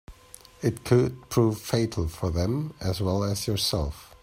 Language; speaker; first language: English; native; English